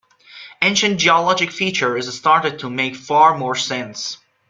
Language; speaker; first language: English; non-native, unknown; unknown